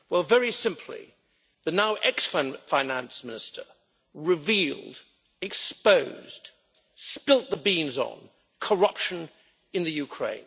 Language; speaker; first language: English; native; English